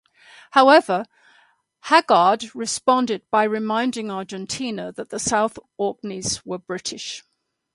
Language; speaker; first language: English; native; English